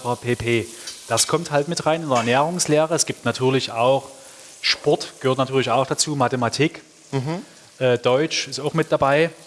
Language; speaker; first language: German; non-native, fluent; Hungarian